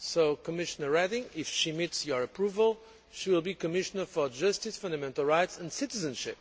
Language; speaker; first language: English; non-native, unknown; Portuguese